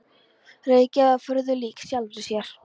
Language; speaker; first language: Icelandic; non-native, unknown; Polish